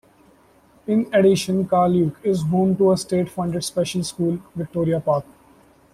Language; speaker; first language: English; non-native, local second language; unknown